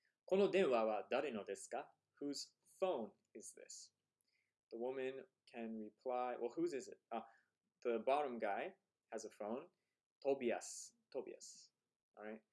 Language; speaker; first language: English; native; English